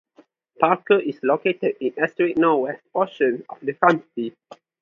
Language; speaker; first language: English; non-native, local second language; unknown